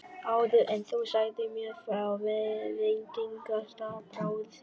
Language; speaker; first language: Icelandic; non-native, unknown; Vietnamese